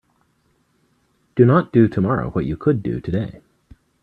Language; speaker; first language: English; native; English